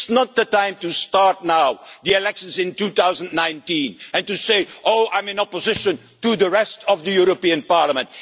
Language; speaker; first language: English; non-native, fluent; Dutch